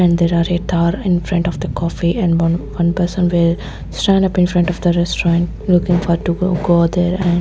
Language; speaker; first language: English; non-native, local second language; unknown